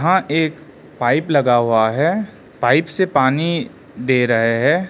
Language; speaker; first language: Hindi; non-native, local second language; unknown